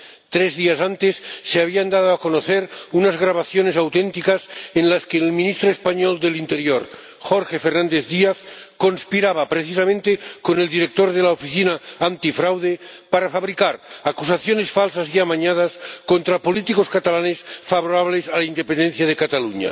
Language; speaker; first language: Spanish; non-native, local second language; Catalan